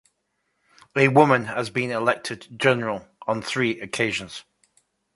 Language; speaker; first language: English; native; English